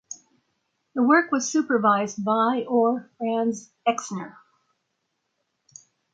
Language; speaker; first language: English; native; English